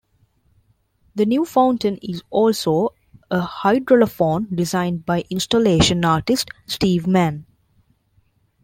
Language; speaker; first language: English; non-native, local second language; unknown